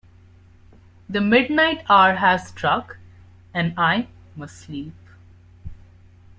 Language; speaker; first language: English; non-native, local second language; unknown